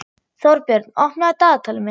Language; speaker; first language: Icelandic; non-native, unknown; German